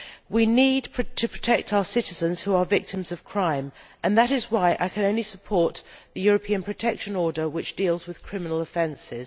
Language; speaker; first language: English; native; English